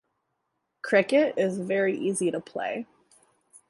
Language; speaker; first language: English; native; English